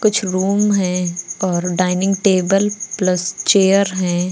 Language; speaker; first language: Hindi; native; Hindi